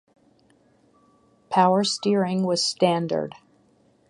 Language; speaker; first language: English; native; English